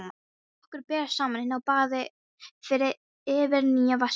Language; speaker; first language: Icelandic; non-native, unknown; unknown